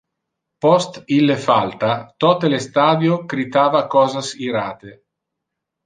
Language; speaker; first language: Interlingua; non-native, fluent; Italian